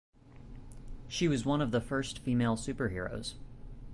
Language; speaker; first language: English; native; English